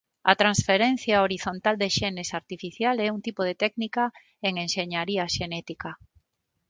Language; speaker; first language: Galician; non-native, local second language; Spanish